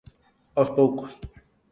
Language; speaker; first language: Galician; non-native, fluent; Spanish